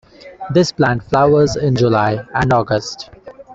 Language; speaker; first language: English; non-native, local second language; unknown